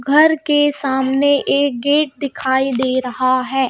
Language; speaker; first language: Hindi; native; Hindi